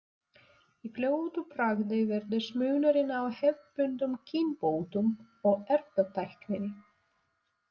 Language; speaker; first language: Icelandic; non-native, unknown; Russian